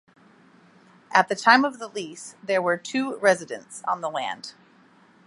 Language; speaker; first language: English; native; English